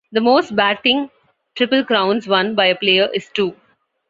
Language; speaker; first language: English; non-native, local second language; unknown